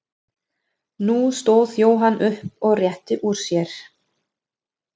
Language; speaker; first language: Icelandic; non-native, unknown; German